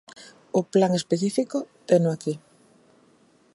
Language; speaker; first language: Galician; native; Galician